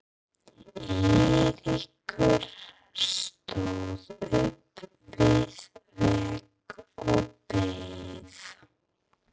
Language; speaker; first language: Icelandic; non-native, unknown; English